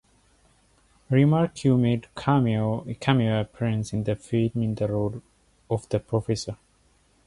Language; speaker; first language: English; non-native, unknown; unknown